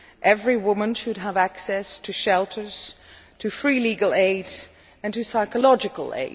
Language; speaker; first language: English; non-native, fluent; Dutch